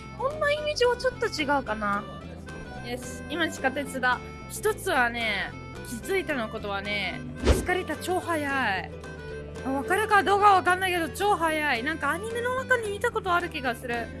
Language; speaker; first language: Japanese; non-native, learner; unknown